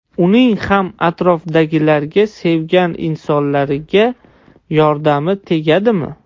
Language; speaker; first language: Uzbek; non-native, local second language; Russian